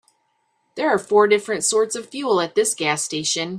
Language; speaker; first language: English; native; English